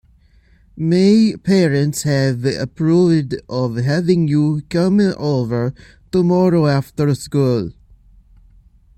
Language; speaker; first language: English; native; English